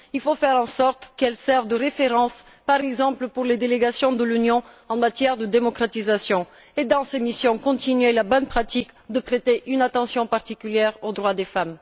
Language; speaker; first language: French; non-native, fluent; Bulgarian